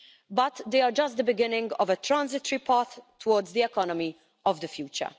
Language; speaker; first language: English; non-native, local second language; Maltese